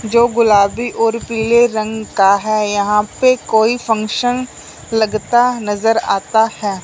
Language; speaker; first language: Hindi; non-native, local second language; Punjabi